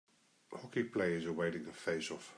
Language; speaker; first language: English; native; English